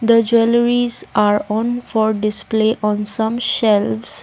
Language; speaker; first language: English; non-native, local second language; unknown